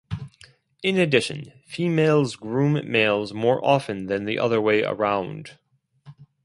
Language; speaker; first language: English; non-native, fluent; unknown